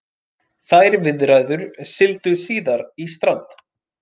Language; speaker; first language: Icelandic; native; Icelandic